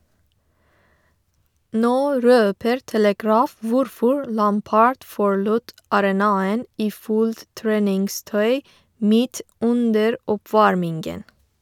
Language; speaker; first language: Norwegian; non-native, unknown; Persian